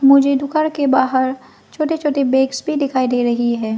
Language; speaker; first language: Hindi; non-native, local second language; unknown